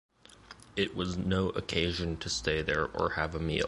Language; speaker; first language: English; native; English